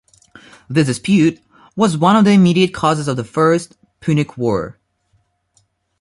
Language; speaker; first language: English; non-native, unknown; Russian